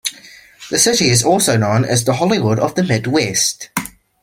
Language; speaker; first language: English; native; English